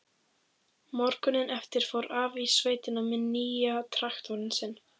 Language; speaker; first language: Icelandic; native; Icelandic